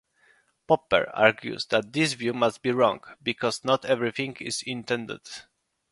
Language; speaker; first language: English; non-native, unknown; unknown